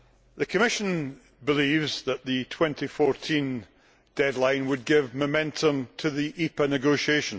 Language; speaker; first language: English; native; English